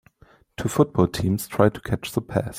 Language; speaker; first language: English; non-native, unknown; German